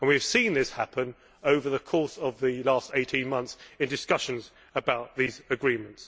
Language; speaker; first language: English; native; English